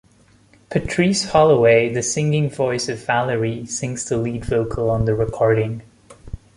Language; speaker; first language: English; non-native, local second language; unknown